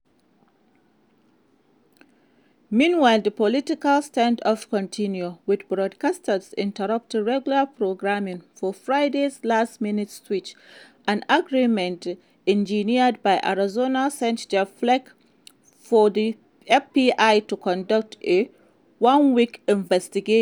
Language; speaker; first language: English; non-native, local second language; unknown